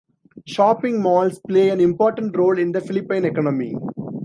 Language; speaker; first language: English; non-native, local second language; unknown